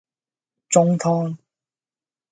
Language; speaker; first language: Cantonese; native; Cantonese